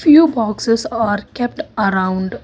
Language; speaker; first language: English; non-native, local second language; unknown